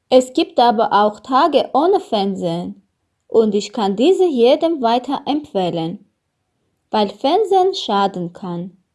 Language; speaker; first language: German; non-native, learner; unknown